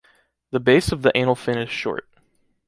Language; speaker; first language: English; native; English